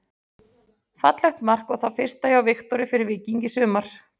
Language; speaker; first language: Icelandic; native; Icelandic